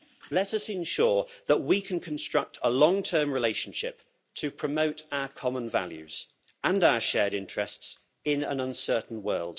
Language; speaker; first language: English; native; English